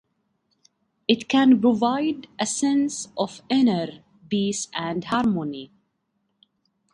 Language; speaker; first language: English; native; English